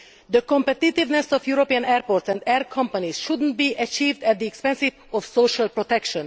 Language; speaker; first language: English; non-native, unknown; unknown